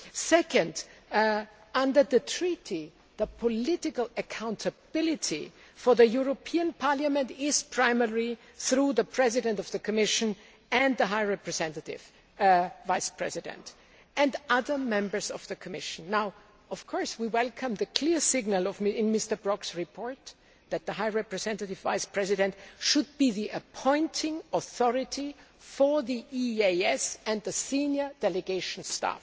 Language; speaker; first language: English; non-native, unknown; German